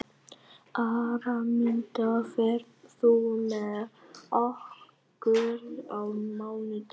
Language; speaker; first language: Icelandic; non-native, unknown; Vietnamese